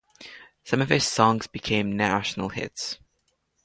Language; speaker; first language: English; non-native, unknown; Latvian